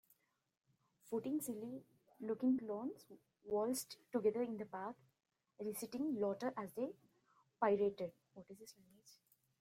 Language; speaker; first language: English; non-native, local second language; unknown